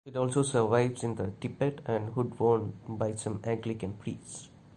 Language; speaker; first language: English; non-native, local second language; Malayalam